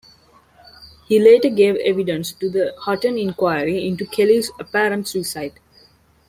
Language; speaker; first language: English; non-native, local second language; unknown